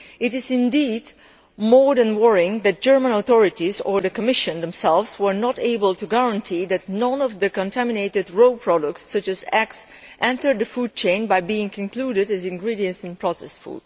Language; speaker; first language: English; non-native, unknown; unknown